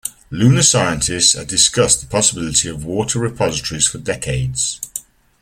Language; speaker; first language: English; native; English